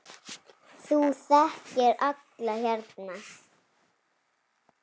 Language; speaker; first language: Icelandic; native; Icelandic